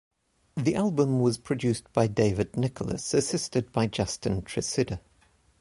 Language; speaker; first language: English; native; English